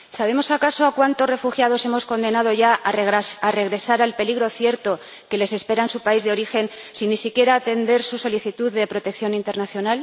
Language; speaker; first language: Spanish; native; Spanish